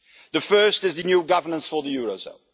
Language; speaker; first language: English; non-native, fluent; Dutch